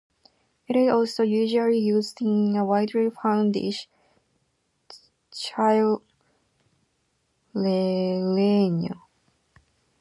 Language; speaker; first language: English; non-native, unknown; Japanese